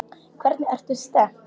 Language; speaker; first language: Icelandic; non-native, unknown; Polish